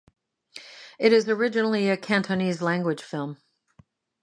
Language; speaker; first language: English; native; English